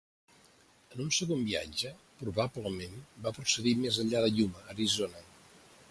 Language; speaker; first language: Catalan; native; Catalan